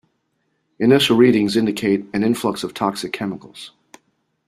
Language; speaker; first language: English; native; English